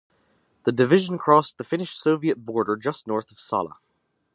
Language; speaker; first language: English; native; English